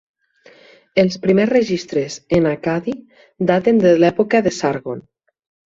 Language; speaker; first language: Catalan; native; Catalan